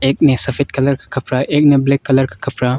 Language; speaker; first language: Hindi; early bilingual, other home language; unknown